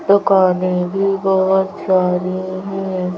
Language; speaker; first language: Hindi; native; Hindi